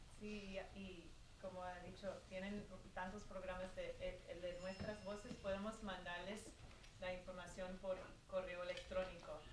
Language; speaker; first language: Spanish; early bilingual, heritage; Spanish